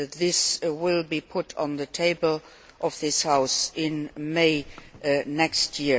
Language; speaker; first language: English; non-native, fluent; Luxembourgish